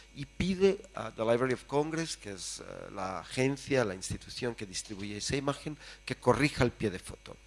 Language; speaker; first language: Spanish; native; Spanish